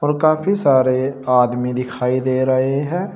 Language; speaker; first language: Hindi; native; Hindi